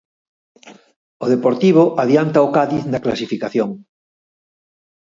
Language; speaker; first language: Galician; native; Galician